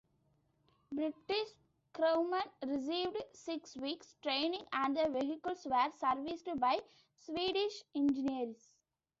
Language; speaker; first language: English; non-native, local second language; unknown